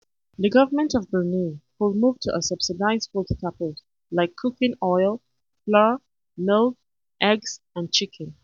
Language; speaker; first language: English; non-native, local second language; Hausa